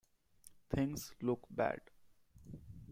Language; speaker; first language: English; non-native, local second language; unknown